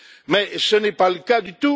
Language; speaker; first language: French; native; French